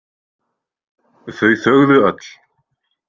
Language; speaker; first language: Icelandic; native; Icelandic